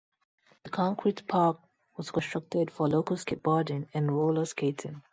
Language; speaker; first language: English; non-native, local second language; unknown